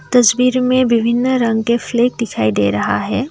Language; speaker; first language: Hindi; non-native, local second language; Assamese